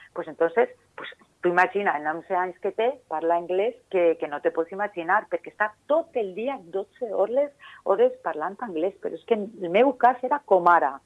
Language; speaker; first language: Catalan; non-native, local second language; Spanish